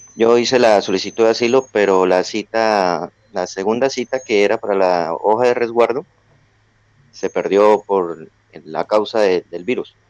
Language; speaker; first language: Spanish; native; Spanish